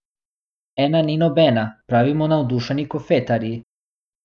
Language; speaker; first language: Slovenian; non-native, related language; Bosnian